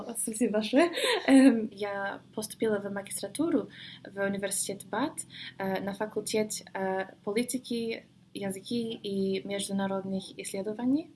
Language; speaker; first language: Russian; non-native, fluent; English